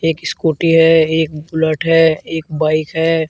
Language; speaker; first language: Hindi; native; Hindi